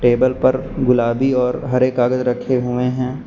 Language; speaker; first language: Hindi; native; Hindi